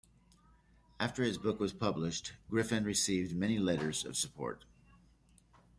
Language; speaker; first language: English; native; English